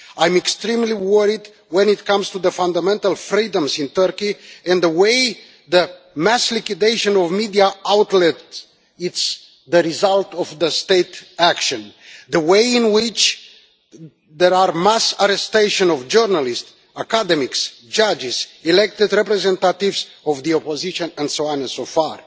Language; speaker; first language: English; non-native, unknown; Romanian